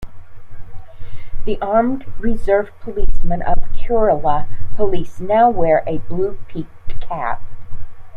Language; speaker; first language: English; native; English